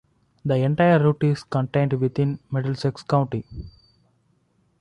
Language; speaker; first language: English; non-native, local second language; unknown